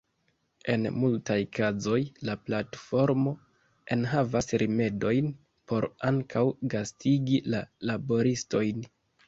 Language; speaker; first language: Esperanto; non-native, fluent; Kinyarwanda